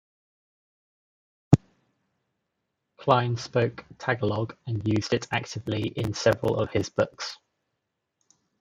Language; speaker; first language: English; native; English